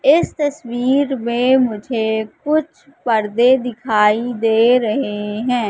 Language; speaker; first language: Hindi; native; Hindi